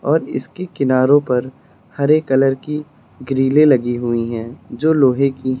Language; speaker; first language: Hindi; native; Hindi